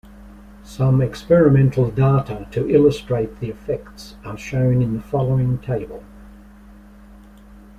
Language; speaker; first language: English; native; English